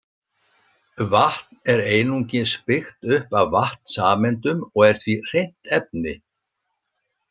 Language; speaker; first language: Icelandic; native; Icelandic